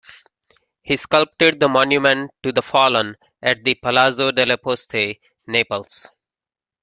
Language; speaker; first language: English; native; English